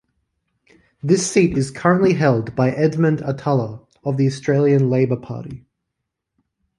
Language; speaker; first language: English; native; English